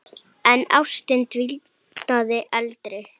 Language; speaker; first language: Icelandic; native; Icelandic